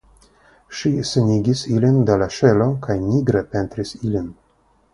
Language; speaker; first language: Esperanto; non-native, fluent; Russian